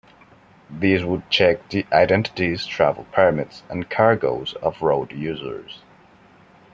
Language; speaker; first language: English; non-native, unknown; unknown